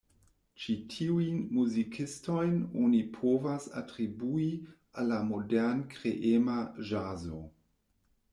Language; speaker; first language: Esperanto; non-native, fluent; German